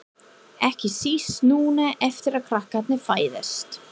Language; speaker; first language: Icelandic; non-native, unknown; English